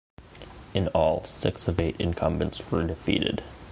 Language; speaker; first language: English; native; English